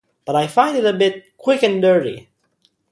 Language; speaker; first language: English; native; English